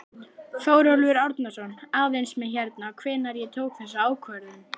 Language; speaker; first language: Icelandic; native; Icelandic